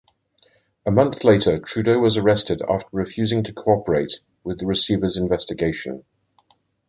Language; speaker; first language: English; native; English